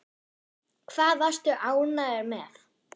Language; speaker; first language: Icelandic; non-native, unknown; German